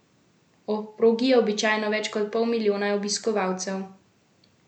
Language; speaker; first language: Slovenian; native; Slovenian